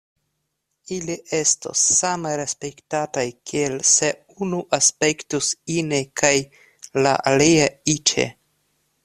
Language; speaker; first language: Esperanto; non-native, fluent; Russian